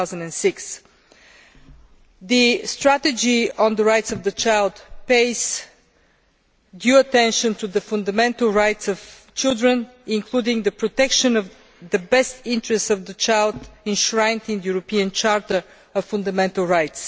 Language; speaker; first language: English; non-native, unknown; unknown